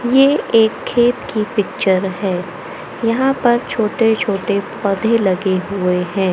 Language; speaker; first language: Hindi; native; Hindi